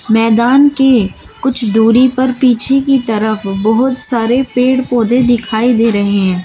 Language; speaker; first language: Hindi; native; Hindi